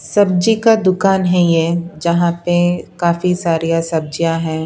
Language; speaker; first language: Hindi; non-native, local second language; Punjabi